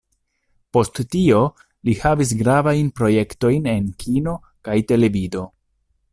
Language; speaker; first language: Esperanto; non-native, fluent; Italian